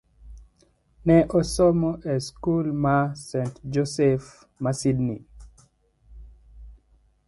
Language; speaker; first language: English; non-native, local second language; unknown